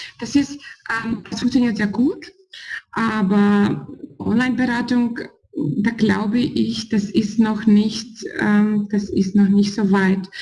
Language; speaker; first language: German; non-native, fluent; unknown